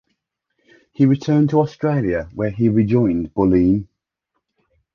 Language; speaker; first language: English; native; English